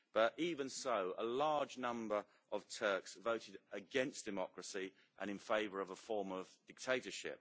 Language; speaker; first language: English; native; English